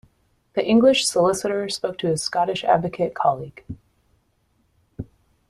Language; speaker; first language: English; native; English